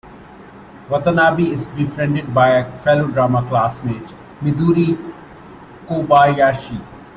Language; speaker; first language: English; non-native, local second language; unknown